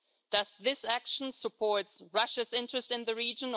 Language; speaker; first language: English; non-native, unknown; German